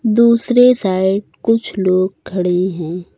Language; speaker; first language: Hindi; native; Hindi